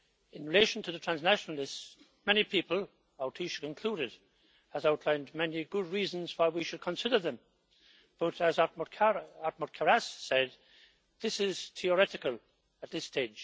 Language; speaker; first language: English; native; English